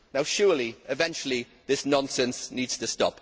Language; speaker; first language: English; native; English